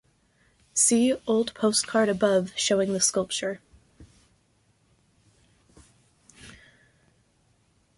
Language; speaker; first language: English; native; English